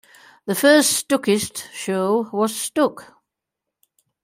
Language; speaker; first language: English; native; English